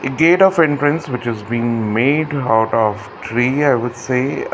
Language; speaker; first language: English; non-native, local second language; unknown